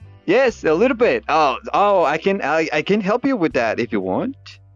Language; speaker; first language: English; non-native, learner; Spanish